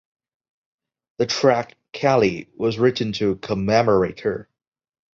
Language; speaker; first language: English; non-native, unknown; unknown